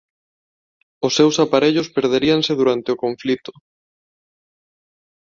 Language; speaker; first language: Galician; non-native, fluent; Spanish